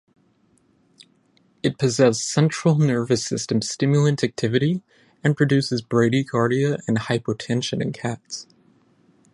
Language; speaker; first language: English; native; English